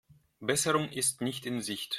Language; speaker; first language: German; non-native, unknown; Russian